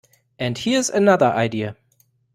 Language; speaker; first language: English; non-native, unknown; German